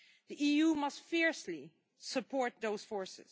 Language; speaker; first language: English; non-native, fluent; Dutch